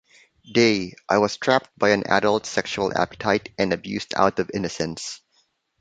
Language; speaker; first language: English; non-native, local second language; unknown